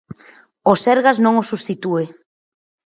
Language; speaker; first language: Galician; native; Galician